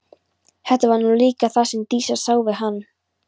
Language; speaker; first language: Icelandic; non-native, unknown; Polish